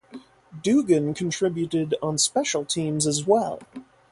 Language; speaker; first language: English; native; English